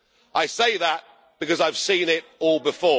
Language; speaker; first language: English; native; English